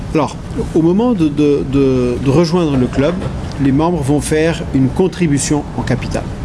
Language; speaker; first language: French; non-native, fluent; Portuguese